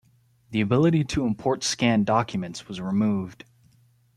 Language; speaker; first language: English; native; English